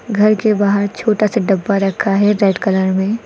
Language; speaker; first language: Hindi; native; Hindi